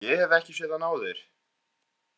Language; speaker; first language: Icelandic; non-native, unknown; English